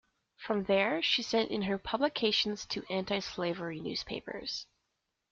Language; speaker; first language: English; native; English